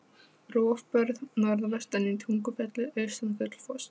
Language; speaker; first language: Icelandic; non-native, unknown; Polish